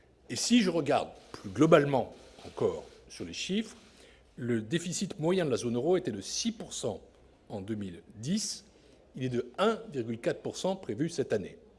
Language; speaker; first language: French; native; French